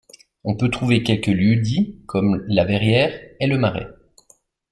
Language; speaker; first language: French; native; French